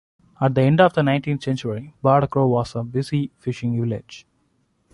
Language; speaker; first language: English; non-native, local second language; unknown